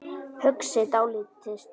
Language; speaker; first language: Icelandic; native; Icelandic